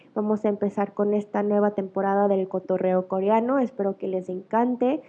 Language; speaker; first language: Spanish; early bilingual, other home language; Korean